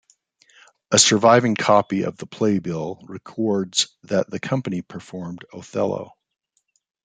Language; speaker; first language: English; native; English